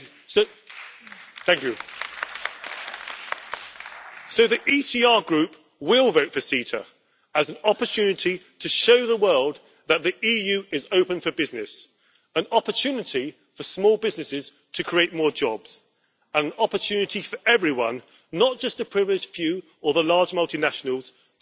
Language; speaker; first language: English; native; English